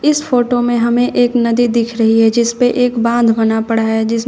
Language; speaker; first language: Hindi; native; Hindi